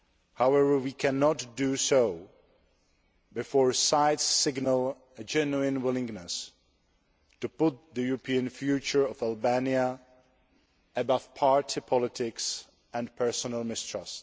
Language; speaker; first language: English; non-native, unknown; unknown